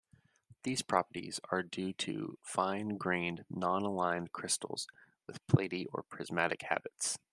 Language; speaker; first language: English; native; English